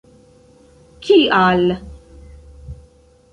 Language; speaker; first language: Esperanto; non-native, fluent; Central Kurdish